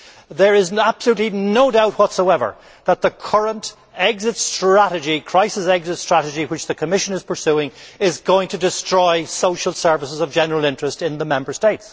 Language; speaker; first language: English; native; English